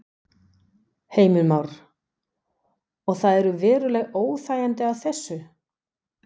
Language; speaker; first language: Icelandic; non-native, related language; Danish